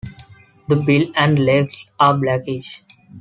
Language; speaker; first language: English; non-native, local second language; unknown